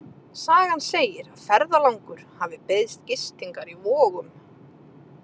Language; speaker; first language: Icelandic; native; Icelandic